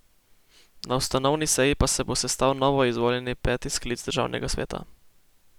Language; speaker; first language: Slovenian; native; Slovenian